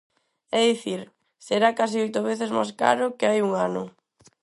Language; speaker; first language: Galician; non-native, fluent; Spanish